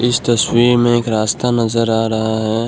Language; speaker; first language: Hindi; non-native, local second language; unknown